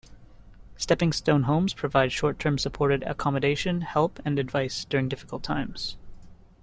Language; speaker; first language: English; native; English